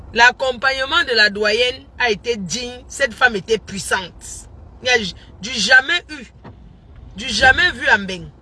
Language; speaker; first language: French; non-native, local second language; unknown